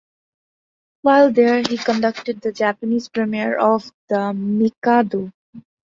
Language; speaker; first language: English; non-native, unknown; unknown